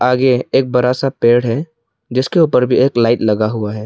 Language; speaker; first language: Hindi; non-native, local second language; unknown